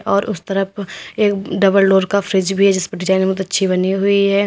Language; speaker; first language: Hindi; native; Hindi